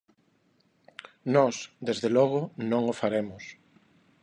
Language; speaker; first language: Galician; non-native, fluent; Spanish